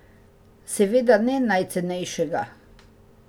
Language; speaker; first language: Slovenian; native; Slovenian